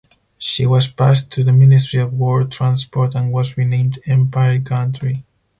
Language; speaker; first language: English; non-native, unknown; Spanish